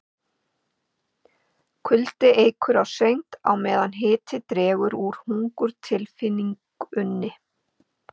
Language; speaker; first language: Icelandic; native; Icelandic